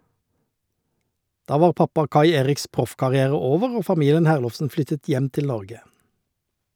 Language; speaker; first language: Norwegian; native; Norwegian